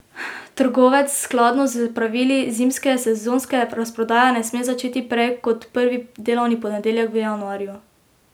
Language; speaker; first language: Slovenian; native; Slovenian